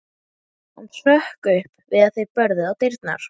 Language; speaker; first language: Icelandic; native; Icelandic